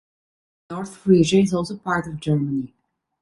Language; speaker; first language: English; non-native, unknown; Italian